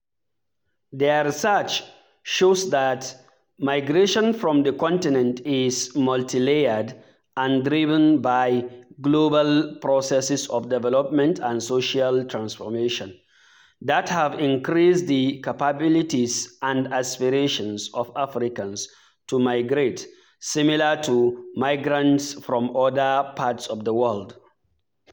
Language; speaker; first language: English; non-native, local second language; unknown